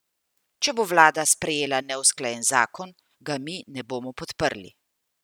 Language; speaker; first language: Slovenian; native; Slovenian